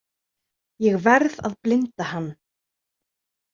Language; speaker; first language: Icelandic; native; Icelandic